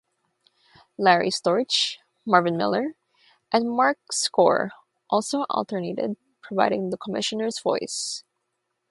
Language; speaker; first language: English; non-native, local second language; Filipino